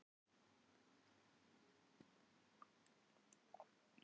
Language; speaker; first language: Icelandic; non-native, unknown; Filipino